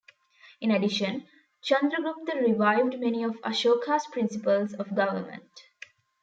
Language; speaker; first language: English; non-native, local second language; Tamil